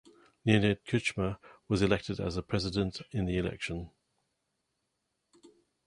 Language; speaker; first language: English; native; English